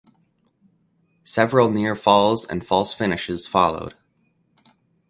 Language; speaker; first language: English; native; English